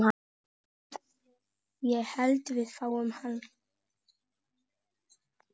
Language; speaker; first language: Icelandic; non-native, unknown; Polish